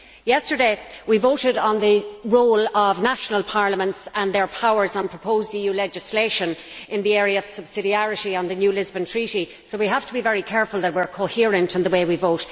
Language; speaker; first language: English; native; English